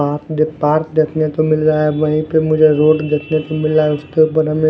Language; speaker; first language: Hindi; non-native, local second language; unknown